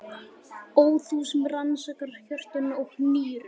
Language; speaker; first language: Icelandic; native; Icelandic